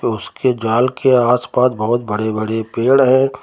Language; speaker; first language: Hindi; native; Hindi